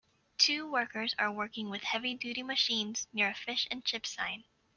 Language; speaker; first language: English; native; English